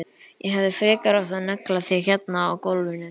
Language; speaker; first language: Icelandic; native; Icelandic